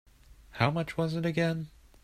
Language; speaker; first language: English; native; English